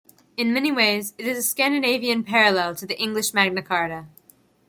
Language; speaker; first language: English; native; English